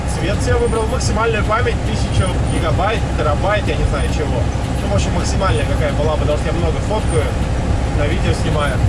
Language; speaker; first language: Russian; native; Russian